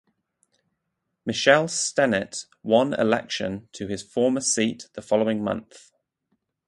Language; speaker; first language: English; native; English